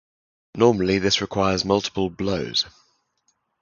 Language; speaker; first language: English; native; English